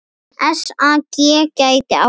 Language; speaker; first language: Icelandic; native; Icelandic